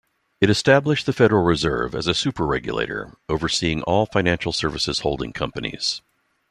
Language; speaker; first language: English; native; English